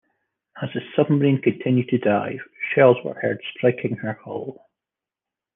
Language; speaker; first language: English; native; English